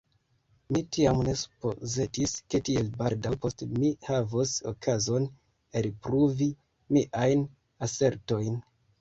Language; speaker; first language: Esperanto; non-native, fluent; Kinyarwanda